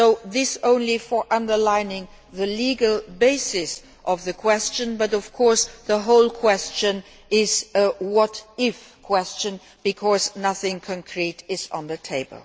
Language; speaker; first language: English; non-native, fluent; Luxembourgish